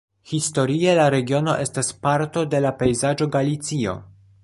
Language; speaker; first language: Esperanto; non-native, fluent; Polish